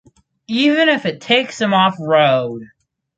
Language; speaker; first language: English; native; English